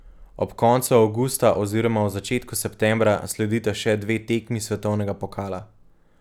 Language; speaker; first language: Slovenian; native; Slovenian